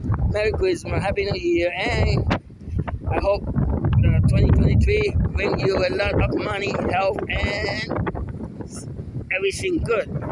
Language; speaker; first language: English; non-native, fluent; Spanish